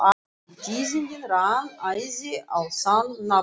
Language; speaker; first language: Icelandic; non-native, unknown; Russian